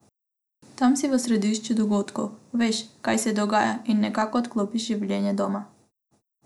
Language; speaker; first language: Slovenian; non-native, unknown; Macedonian